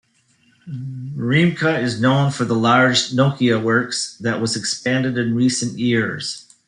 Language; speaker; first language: English; native; English